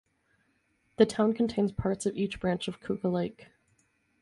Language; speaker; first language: English; native; English